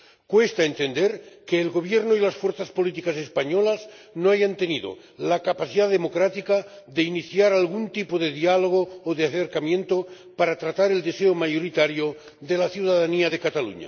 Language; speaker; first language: Spanish; non-native, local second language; Catalan